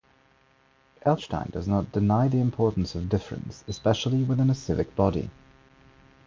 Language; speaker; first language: English; non-native, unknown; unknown